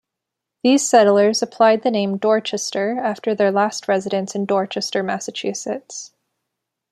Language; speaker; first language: English; native; English